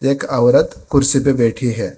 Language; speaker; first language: Hindi; non-native, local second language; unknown